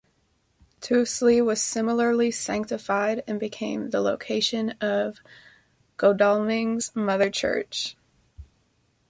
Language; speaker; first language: English; native; English